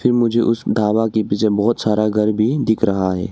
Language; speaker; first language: Hindi; non-native, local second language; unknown